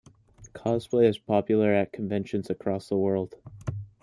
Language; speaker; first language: English; native; English